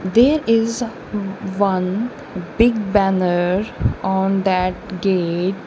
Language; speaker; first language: English; non-native, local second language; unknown